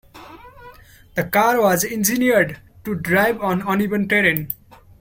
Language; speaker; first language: English; non-native, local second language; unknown